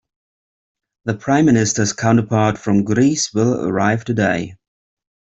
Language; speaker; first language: English; native; English